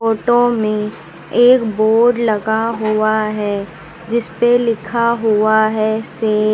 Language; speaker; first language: Hindi; native; Hindi